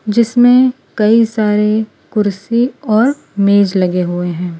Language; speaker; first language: Hindi; non-native, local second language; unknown